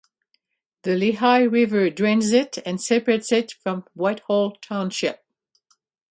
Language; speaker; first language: English; native; English